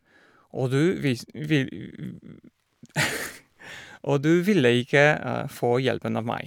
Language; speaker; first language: Norwegian; non-native, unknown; Polish